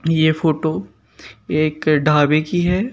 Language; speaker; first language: Hindi; native; Hindi